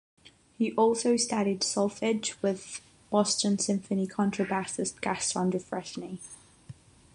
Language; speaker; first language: English; non-native, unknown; Catalan